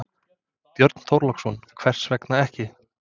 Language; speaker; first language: Icelandic; non-native, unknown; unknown